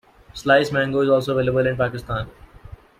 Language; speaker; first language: English; non-native, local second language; Assamese